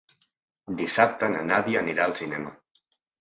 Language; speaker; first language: Catalan; native; Catalan